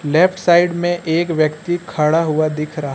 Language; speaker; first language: Hindi; native; Hindi